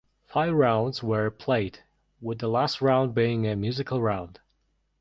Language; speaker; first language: English; non-native, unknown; Mongolian